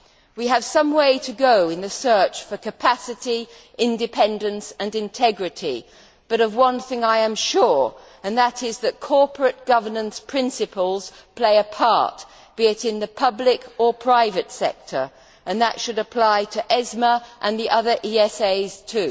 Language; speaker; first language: English; native; English